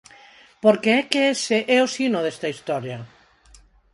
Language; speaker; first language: Galician; non-native, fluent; Spanish